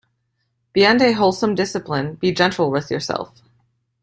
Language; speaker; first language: English; native; English